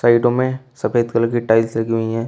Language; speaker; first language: Hindi; native; Hindi